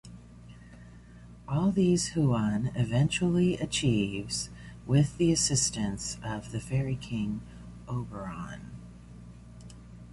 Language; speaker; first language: English; native; English